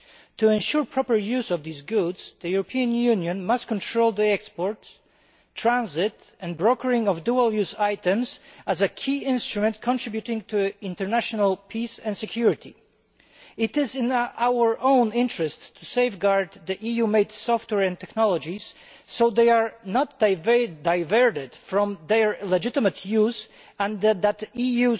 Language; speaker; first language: English; non-native, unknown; Polish